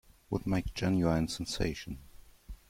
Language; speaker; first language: English; non-native, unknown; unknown